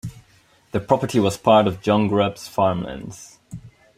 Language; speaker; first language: English; non-native, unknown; Dutch